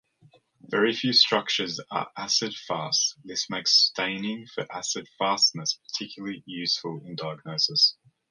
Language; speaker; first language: English; native; English